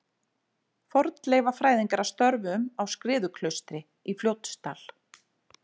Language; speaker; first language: Icelandic; native; Icelandic